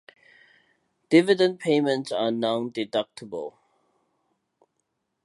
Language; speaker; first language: English; non-native, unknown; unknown